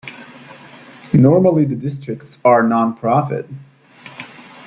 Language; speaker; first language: English; native; English